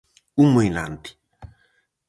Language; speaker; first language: Galician; native; Galician